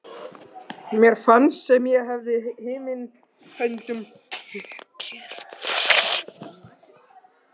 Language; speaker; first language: Icelandic; non-native, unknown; Russian